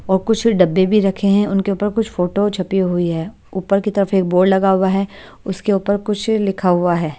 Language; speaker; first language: Hindi; native; Hindi